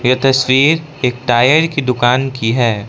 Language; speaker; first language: Hindi; non-native, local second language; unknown